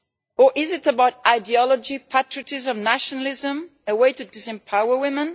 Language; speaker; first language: English; non-native, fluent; Italian